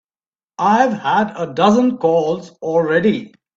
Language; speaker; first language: English; non-native, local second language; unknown